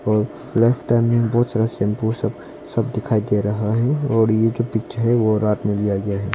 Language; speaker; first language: Hindi; non-native, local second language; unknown